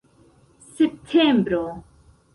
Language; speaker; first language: Esperanto; non-native, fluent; Central Kurdish